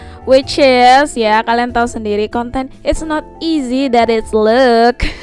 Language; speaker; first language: English; non-native, learner; Indonesian